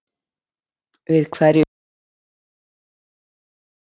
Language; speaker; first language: Icelandic; native; Icelandic